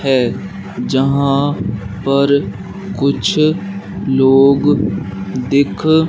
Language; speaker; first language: Hindi; native; Hindi